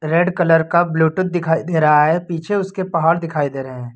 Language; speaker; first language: Hindi; native; Hindi